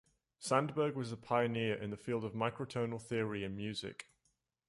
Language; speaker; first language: English; native; English